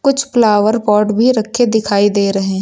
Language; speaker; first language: Hindi; native; Hindi